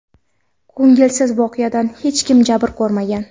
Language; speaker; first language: Uzbek; non-native, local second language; Kara-Kalpak